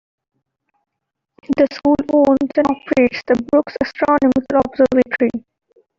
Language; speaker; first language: English; non-native, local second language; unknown